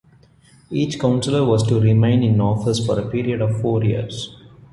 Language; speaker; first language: English; non-native, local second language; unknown